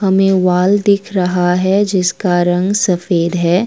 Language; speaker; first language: Hindi; non-native, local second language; Assamese